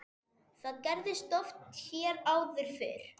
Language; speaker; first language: Icelandic; non-native, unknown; Spanish